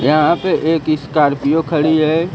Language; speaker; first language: Hindi; native; Hindi